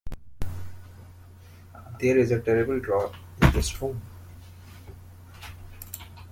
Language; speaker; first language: English; non-native, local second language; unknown